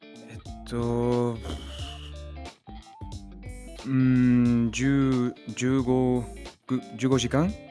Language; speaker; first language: Japanese; non-native, learner; German